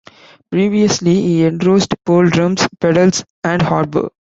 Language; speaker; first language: English; non-native, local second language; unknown